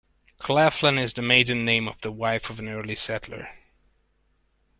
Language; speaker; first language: English; non-native, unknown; Hungarian